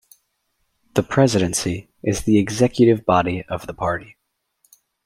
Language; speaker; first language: English; native; English